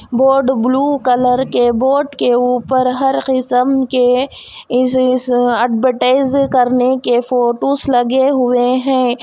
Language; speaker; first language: Hindi; non-native, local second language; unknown